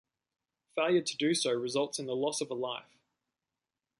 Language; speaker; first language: English; native; English